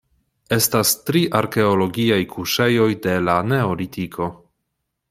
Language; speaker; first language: Esperanto; non-native, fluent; Polish